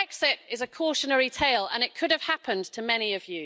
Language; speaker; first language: English; native; English